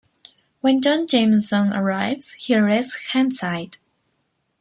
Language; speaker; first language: English; non-native, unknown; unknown